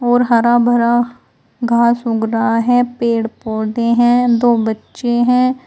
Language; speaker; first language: Hindi; native; Hindi